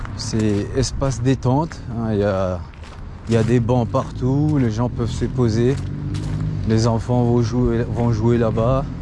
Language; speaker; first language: French; non-native, local second language; Comorian